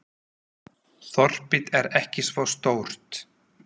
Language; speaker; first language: Icelandic; non-native, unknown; Slovak